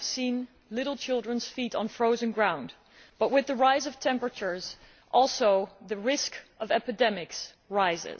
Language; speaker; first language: English; non-native, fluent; Dutch